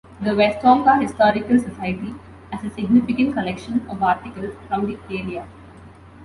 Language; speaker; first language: English; non-native, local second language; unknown